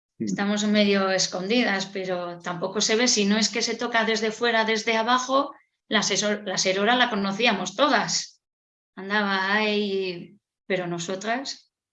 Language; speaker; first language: Spanish; non-native, local second language; Basque